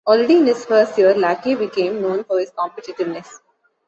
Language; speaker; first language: English; non-native, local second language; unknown